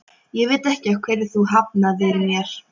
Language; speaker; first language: Icelandic; non-native, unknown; Polish